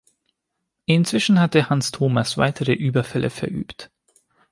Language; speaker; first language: German; non-native, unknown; Hungarian